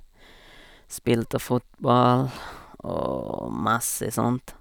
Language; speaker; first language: Norwegian; non-native, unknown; Nepali